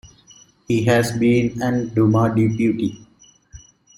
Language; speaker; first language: English; native; English